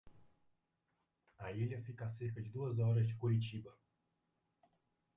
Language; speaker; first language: Portuguese; native; Portuguese